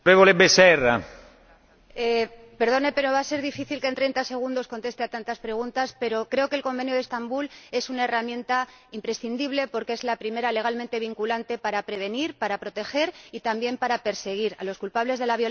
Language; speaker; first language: Spanish; native; Spanish